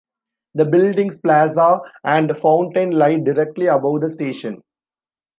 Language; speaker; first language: English; non-native, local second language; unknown